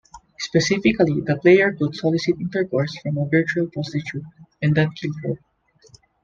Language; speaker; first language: English; non-native, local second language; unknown